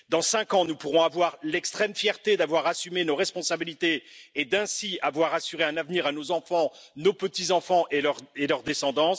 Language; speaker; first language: French; native; French